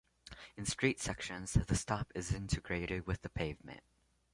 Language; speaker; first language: English; non-native, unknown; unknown